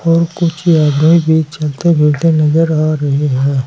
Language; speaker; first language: Hindi; native; Hindi